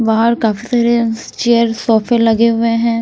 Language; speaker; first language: Hindi; non-native, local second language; Punjabi